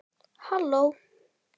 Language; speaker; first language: Icelandic; native; Icelandic